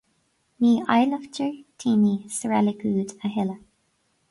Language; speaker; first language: Irish; non-native, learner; English